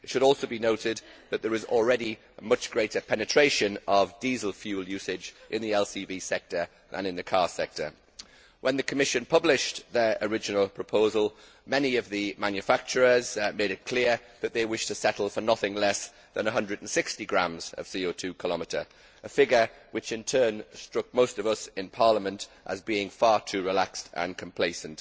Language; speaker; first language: English; native; English